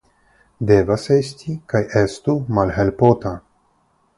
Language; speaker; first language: Esperanto; non-native, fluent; Russian